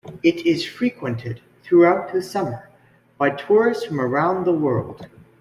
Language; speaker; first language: English; native; English